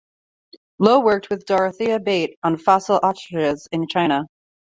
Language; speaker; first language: English; native; English